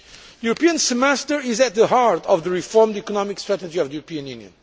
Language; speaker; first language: English; non-native, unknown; Portuguese